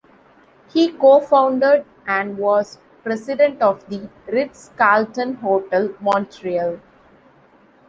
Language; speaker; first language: English; non-native, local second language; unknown